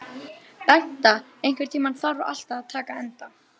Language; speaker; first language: Icelandic; native; Icelandic